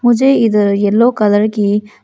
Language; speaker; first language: Hindi; non-native, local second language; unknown